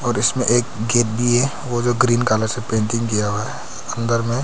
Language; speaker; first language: Hindi; early bilingual, other home language; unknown